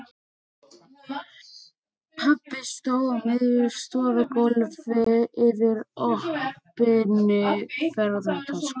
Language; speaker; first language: Icelandic; native; Icelandic